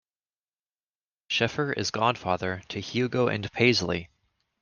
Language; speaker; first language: English; native; English